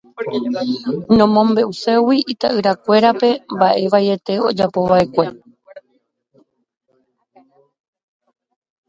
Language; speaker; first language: Guarani; native; Guarani